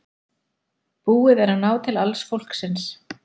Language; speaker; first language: Icelandic; native; Icelandic